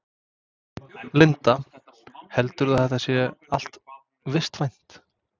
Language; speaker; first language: Icelandic; non-native, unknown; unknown